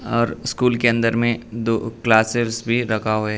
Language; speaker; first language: Hindi; non-native, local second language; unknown